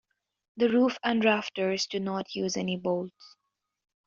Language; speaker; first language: English; native; English